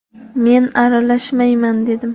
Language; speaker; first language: Uzbek; native; Uzbek